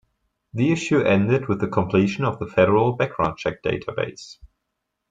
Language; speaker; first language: English; non-native, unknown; German